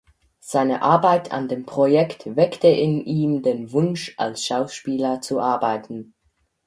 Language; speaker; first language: German; native; German